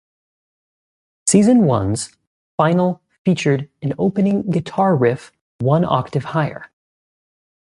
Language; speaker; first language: English; native; English